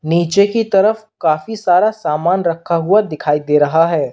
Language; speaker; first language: Hindi; native; Hindi